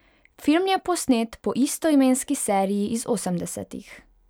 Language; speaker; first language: Slovenian; non-native, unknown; Hungarian